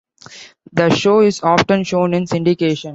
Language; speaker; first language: English; non-native, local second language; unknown